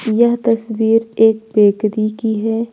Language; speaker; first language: Hindi; native; Hindi